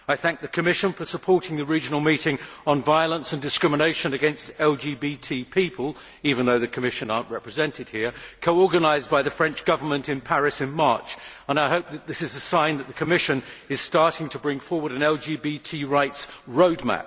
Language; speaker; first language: English; native; English